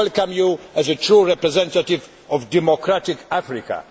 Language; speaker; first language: English; non-native, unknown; Polish